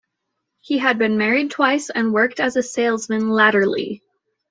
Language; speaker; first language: English; native; English